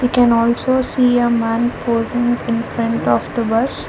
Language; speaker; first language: English; non-native, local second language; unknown